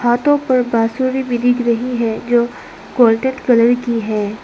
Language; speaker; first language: Hindi; non-native, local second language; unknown